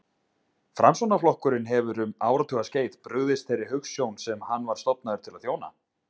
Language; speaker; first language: Icelandic; native; Icelandic